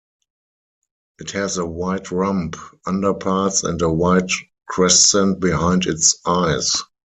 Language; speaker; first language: English; non-native, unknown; German